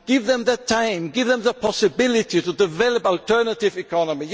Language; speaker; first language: English; non-native, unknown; German